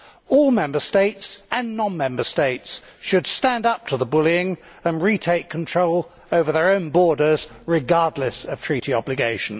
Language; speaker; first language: English; native; English